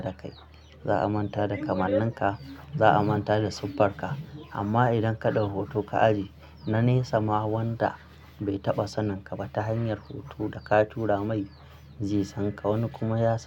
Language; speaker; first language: Hausa; non-native, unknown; Akan